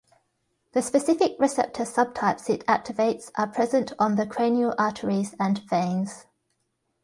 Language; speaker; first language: English; native; English